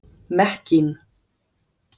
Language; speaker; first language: Icelandic; native; Icelandic